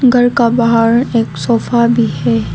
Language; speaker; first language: Hindi; non-native, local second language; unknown